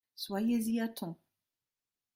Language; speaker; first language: French; non-native, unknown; German